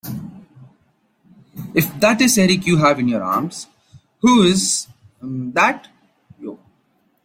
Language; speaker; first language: English; non-native, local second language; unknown